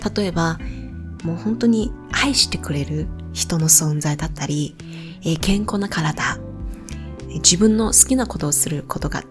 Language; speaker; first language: Japanese; non-native, fluent; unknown